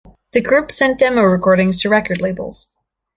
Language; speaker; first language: English; native; English